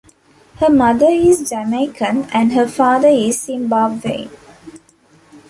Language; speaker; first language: English; non-native, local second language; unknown